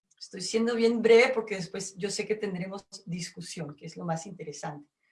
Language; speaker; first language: Spanish; non-native, fluent; Portuguese